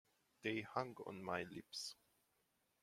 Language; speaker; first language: English; non-native, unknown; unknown